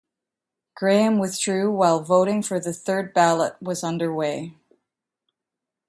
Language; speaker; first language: English; native; English